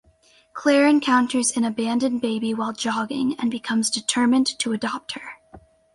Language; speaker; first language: English; native; English